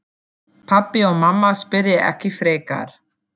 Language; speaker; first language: Icelandic; non-native, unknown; German